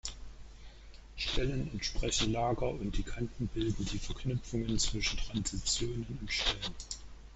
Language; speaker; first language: German; native; German